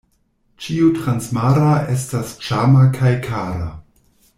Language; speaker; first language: Esperanto; non-native, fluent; German